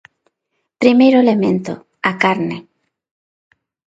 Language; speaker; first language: Galician; non-native, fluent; Spanish